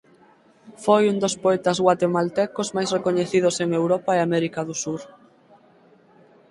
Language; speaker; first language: Galician; native; Galician